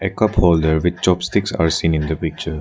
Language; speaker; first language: English; non-native, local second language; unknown